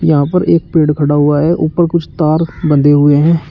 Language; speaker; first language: Hindi; native; Hindi